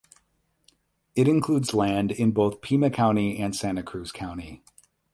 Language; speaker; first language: English; native; English